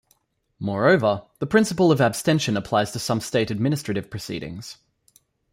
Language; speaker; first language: English; native; English